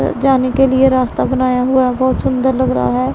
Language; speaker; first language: Hindi; non-native, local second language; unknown